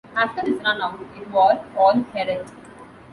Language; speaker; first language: English; non-native, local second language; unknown